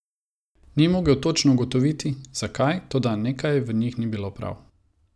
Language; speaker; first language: Slovenian; non-native, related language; Croatian